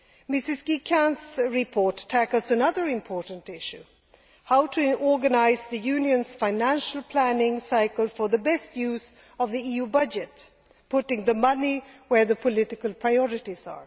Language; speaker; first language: English; non-native, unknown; Swedish